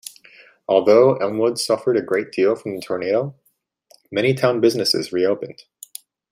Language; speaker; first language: English; native; English